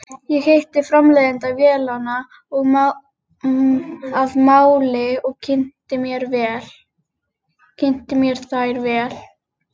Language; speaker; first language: Icelandic; native; Icelandic